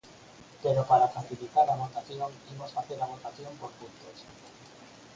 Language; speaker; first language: Galician; native; Galician